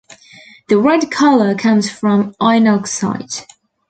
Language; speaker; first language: English; native; English